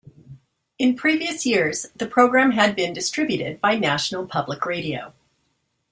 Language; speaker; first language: English; native; English